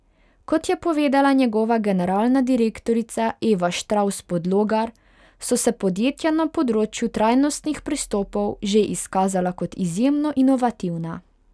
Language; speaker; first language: Slovenian; non-native, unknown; Hungarian